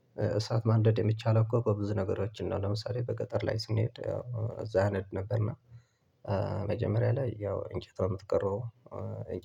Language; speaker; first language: Amharic; non-native, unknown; Tigrinya